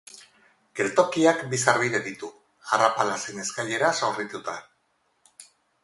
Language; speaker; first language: Basque; non-native, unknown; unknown